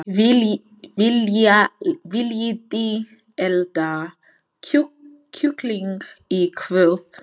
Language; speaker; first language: Icelandic; non-native, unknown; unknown